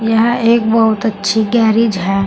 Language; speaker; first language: Hindi; native; Hindi